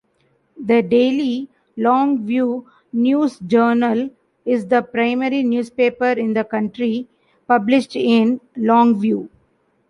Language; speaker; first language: English; non-native, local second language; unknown